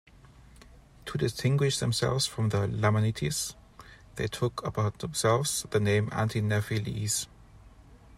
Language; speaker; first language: English; non-native, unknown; German